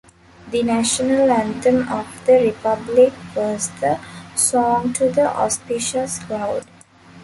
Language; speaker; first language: English; non-native, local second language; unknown